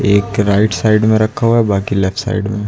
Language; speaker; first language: Hindi; native; Hindi